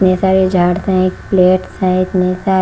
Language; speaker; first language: Hindi; native; Hindi